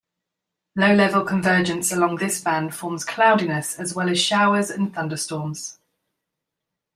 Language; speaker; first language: English; native; English